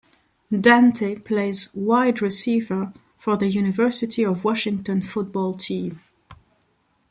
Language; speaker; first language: English; non-native, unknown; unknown